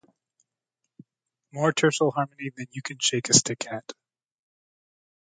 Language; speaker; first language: English; native; English